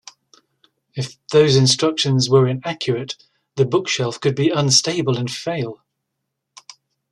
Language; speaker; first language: English; native; English